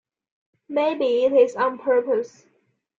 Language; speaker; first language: English; non-native, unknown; Chinese